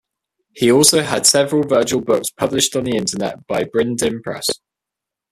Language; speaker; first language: English; native; English